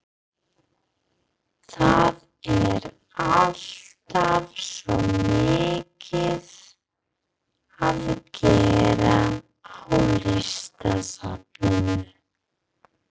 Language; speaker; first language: Icelandic; non-native, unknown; English